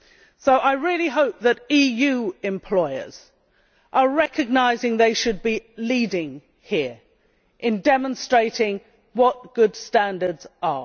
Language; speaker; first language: English; native; English